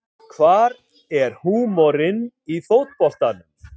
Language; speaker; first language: Icelandic; native; Icelandic